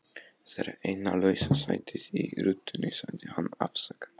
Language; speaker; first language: Icelandic; non-native, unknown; Polish